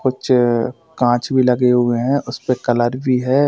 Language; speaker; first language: Hindi; native; Hindi